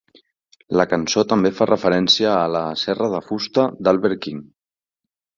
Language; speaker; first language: Catalan; native; Catalan